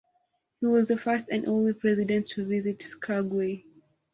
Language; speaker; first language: English; non-native, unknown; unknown